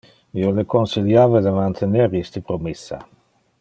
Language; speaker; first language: Interlingua; non-native, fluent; Dutch